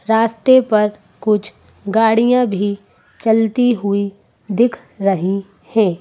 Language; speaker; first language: Hindi; native; Hindi